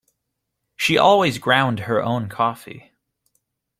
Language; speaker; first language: English; native; English